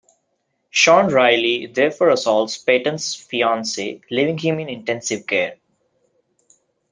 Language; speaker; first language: English; non-native, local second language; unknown